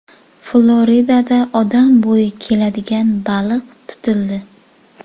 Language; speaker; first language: Uzbek; native; Uzbek